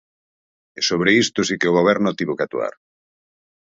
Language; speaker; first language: Galician; native; Galician